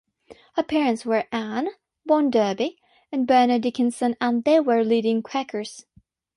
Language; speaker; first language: English; non-native, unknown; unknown